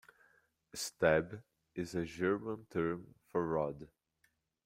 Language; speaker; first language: English; non-native, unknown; Portuguese